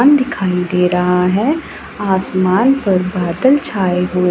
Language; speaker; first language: Hindi; non-native, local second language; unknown